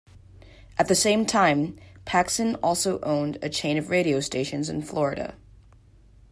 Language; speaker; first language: English; native; English